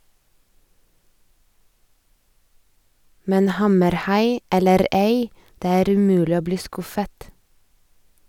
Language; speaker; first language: Norwegian; non-native, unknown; Lithuanian